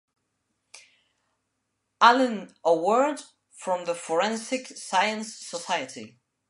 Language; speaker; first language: English; non-native, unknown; Spanish